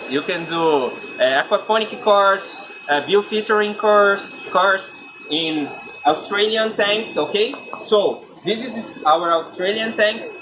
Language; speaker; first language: English; non-native, fluent; Portuguese